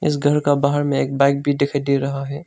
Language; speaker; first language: Hindi; non-native, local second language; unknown